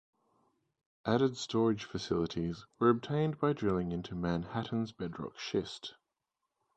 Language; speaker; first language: English; native; English